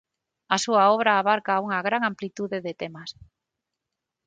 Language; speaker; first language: Galician; non-native, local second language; Spanish